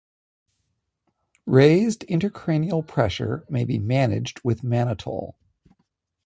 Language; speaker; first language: English; native; English